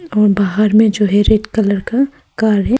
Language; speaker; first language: Hindi; non-native, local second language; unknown